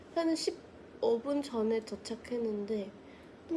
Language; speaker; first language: Korean; non-native, fluent; Thai